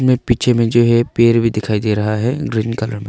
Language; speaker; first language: Hindi; non-native, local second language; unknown